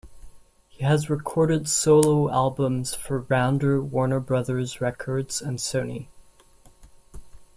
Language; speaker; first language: English; non-native, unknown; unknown